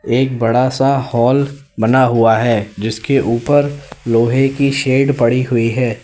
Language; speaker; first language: Hindi; native; Hindi